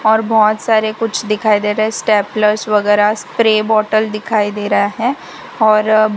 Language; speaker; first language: Hindi; non-native, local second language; Gujarati